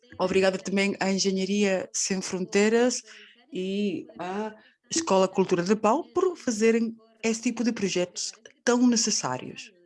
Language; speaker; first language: Portuguese; non-native, fluent; Spanish